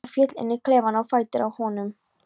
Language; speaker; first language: Icelandic; non-native, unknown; Polish